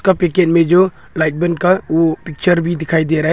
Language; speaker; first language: Hindi; non-native, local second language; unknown